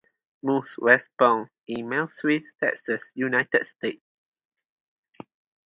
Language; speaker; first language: English; non-native, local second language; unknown